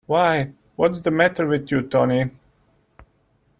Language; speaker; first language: English; native; English